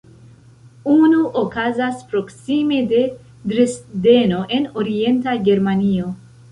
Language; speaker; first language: Esperanto; non-native, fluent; Central Kurdish